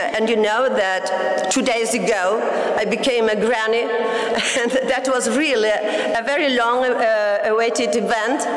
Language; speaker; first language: English; non-native, fluent; Tatar